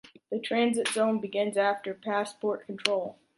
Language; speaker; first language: English; native; English